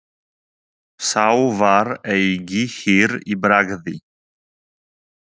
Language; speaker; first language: Icelandic; non-native, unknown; Polish